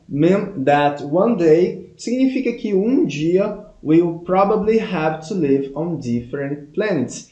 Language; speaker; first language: English; non-native, fluent; Portuguese